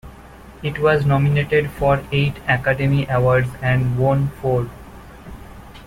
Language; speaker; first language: English; non-native, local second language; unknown